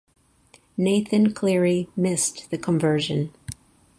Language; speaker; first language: English; native; English